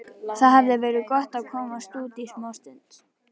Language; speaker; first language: Icelandic; native; Icelandic